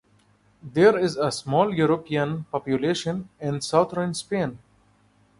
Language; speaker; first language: English; non-native, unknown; Arabic